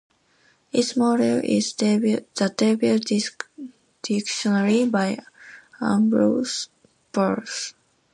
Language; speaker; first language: English; non-native, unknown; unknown